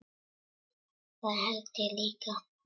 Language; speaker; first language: Icelandic; non-native, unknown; Czech